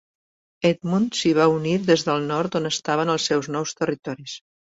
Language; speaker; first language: Catalan; native; Catalan